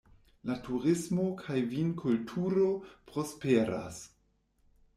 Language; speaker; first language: Esperanto; non-native, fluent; German